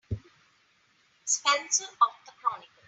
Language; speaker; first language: English; non-native, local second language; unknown